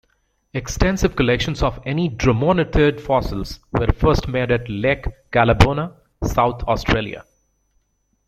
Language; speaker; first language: English; native; English